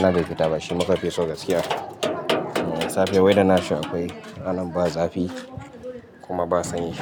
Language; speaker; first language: Hausa; native; Hausa